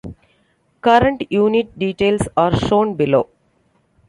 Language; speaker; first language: English; non-native, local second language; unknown